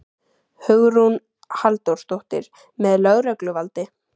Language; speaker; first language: Icelandic; native; Icelandic